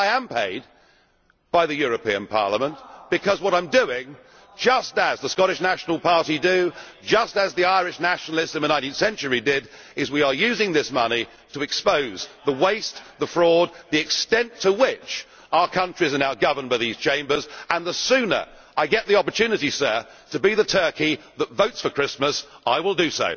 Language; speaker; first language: English; native; English